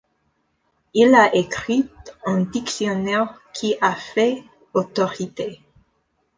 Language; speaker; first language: French; non-native, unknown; English